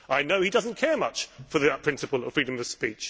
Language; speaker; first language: English; native; English